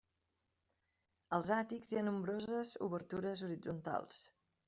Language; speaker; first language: Catalan; native; Catalan